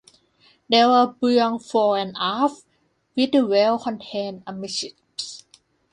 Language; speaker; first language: English; non-native, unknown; Thai